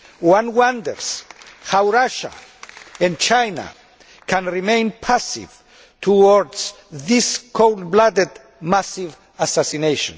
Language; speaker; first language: English; non-native, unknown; Greek